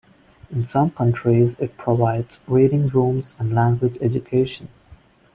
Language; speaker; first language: English; non-native, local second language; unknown